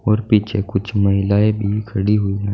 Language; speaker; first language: Hindi; native; Hindi